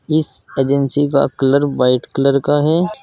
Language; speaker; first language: Hindi; native; Hindi